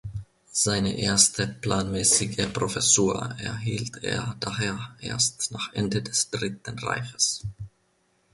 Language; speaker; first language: German; non-native, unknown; Finnish